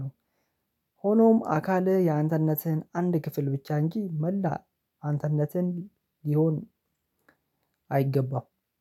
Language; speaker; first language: Amharic; non-native, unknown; Oromo